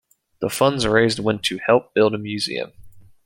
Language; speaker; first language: English; native; English